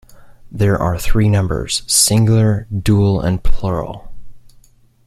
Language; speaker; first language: English; native; English